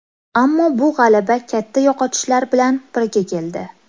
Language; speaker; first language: Uzbek; native; Uzbek